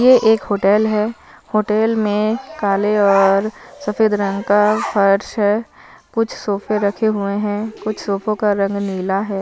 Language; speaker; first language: Hindi; non-native, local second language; Punjabi